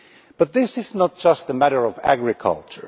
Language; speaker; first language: English; non-native, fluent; Finnish